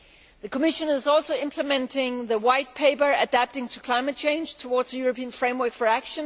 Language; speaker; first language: English; non-native, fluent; Danish